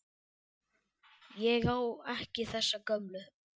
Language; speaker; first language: Icelandic; native; Icelandic